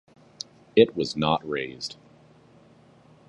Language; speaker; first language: English; native; English